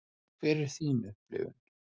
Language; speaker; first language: Icelandic; native; Icelandic